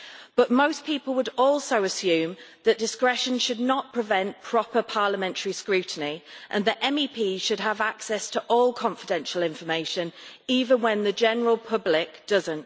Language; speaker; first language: English; native; English